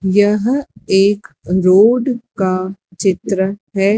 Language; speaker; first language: Hindi; native; Hindi